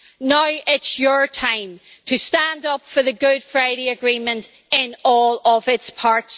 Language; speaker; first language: English; native; English